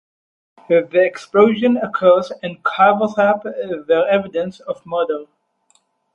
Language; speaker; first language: English; non-native, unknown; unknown